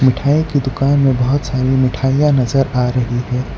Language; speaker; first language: Hindi; non-native, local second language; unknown